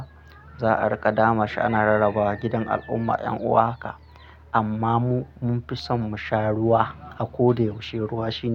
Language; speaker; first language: Hausa; non-native, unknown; Akan